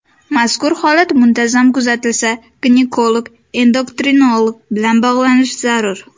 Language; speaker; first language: Uzbek; native; Uzbek